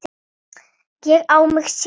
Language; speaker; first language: Icelandic; native; Icelandic